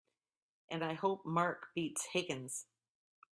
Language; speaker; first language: English; native; English